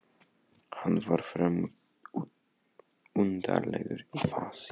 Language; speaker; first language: Icelandic; non-native, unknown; Polish